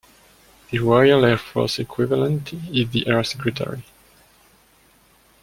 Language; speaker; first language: English; non-native, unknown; French